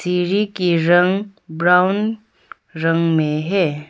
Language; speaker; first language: Hindi; early bilingual, other home language; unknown